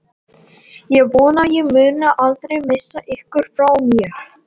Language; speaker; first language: Icelandic; non-native, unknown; Latvian